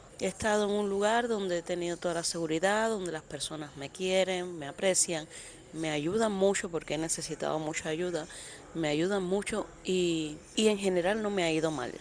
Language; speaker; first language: Spanish; native; Spanish